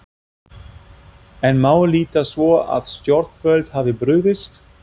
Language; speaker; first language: Icelandic; non-native, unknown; German